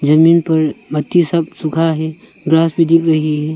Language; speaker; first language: Hindi; non-native, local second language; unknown